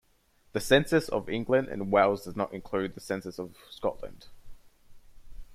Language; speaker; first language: English; native; English